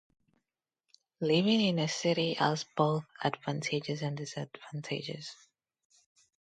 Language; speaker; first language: English; non-native, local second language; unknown